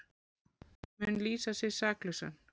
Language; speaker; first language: Icelandic; native; Icelandic